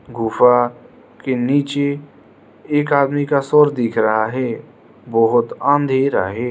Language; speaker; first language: Hindi; non-native, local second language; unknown